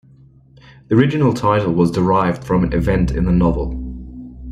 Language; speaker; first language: English; native; English